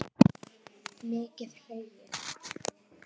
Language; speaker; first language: Icelandic; native; Icelandic